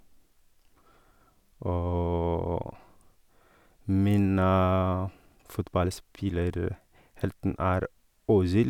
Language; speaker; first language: Norwegian; non-native, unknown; Oromo